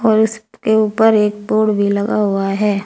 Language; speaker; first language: Hindi; native; Hindi